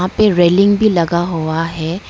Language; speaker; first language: Hindi; non-native, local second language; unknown